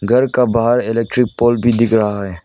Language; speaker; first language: Hindi; early bilingual, other home language; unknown